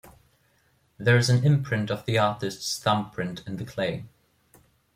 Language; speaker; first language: English; non-native, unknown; German